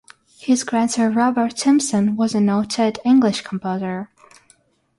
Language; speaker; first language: English; non-native, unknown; Russian